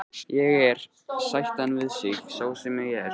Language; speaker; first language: Icelandic; native; Icelandic